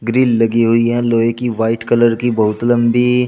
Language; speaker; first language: Hindi; native; Hindi